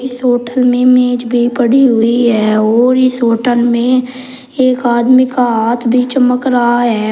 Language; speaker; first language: Hindi; native; Hindi